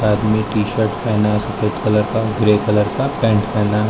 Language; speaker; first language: Hindi; non-native, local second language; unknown